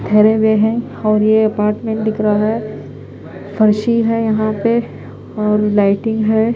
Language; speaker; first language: Hindi; non-native, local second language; Punjabi